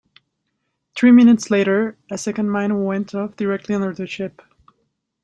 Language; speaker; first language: English; native; English